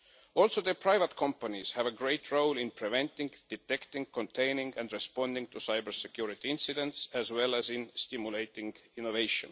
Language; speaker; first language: English; non-native, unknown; Estonian